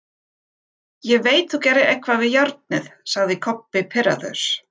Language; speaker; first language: Icelandic; non-native, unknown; German